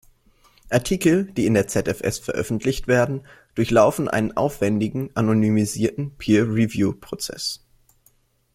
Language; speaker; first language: German; native; German